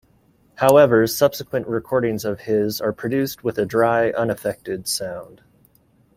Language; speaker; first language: English; native; English